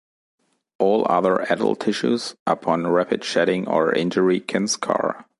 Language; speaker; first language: English; non-native, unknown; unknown